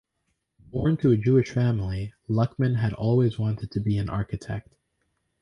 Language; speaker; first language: English; native; English